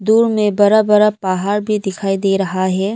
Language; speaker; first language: Hindi; non-native, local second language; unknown